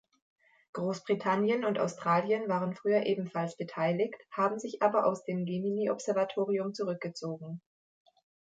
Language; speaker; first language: German; native; German